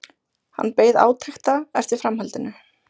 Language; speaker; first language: Icelandic; native; Icelandic